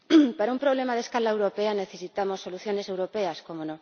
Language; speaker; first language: Spanish; native; Spanish